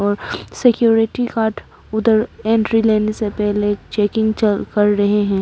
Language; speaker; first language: Hindi; non-native, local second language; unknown